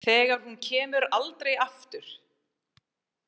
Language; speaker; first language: Icelandic; non-native, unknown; English